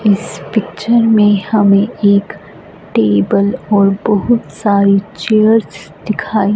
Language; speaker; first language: Hindi; non-native, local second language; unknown